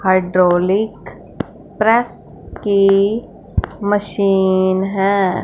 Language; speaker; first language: Hindi; non-native, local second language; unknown